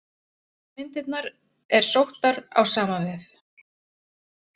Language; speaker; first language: Icelandic; native; Icelandic